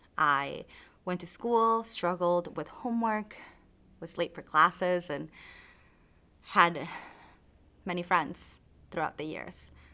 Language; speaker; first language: English; early bilingual, other home language; Spanish